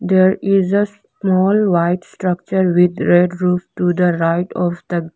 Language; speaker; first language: English; non-native, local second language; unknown